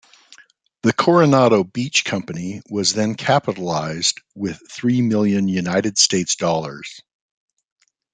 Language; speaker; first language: English; native; English